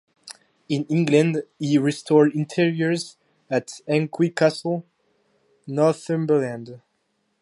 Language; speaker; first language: English; non-native, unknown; French